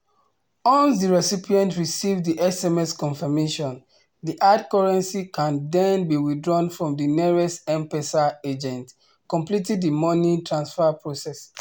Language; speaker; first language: English; non-native, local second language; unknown